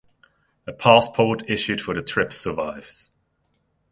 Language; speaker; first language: English; non-native, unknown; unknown